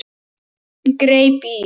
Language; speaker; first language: Icelandic; non-native, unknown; Polish